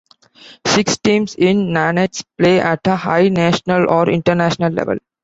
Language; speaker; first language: English; non-native, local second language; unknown